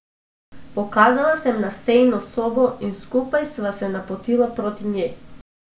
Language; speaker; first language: Slovenian; non-native, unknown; Macedonian